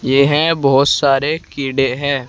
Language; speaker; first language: Hindi; native; Hindi